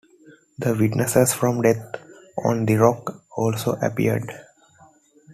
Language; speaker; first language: English; non-native, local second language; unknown